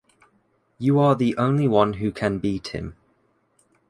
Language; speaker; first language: English; native; English